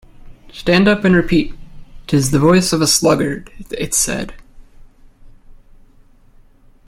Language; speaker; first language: English; native; English